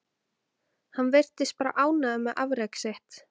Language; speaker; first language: Icelandic; native; Icelandic